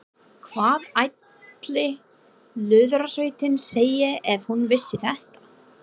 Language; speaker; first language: Icelandic; non-native, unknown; English